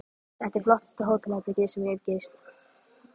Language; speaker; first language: Icelandic; native; Icelandic